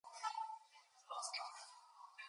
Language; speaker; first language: English; native; English